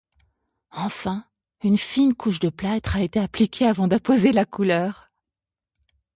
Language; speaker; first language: French; native; French